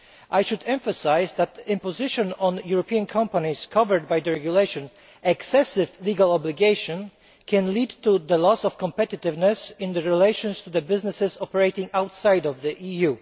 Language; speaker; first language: English; non-native, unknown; Polish